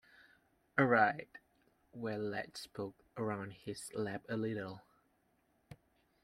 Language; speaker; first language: English; non-native, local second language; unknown